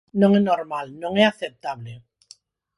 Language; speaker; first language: Galician; non-native, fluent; Spanish